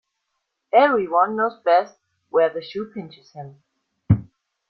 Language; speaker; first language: English; non-native, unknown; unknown